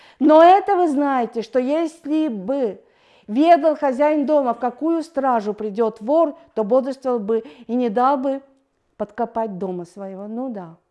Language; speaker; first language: Russian; non-native, fluent; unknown